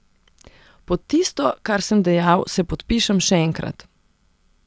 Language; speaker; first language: Slovenian; non-native, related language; Serbian